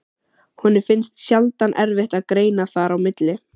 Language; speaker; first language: Icelandic; native; Icelandic